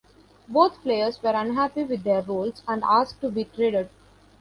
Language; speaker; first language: English; non-native, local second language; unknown